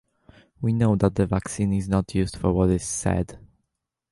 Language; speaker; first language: English; native; English